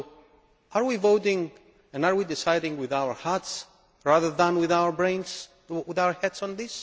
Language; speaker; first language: English; non-native, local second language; Greek